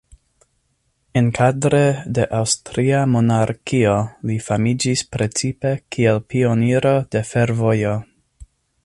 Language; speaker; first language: Esperanto; non-native, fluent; English